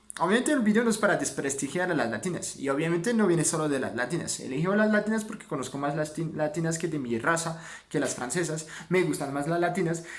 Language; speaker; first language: Spanish; non-native, fluent; French